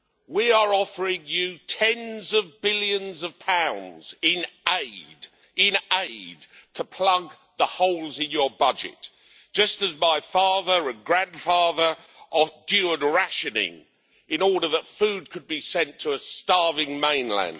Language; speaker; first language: English; native; English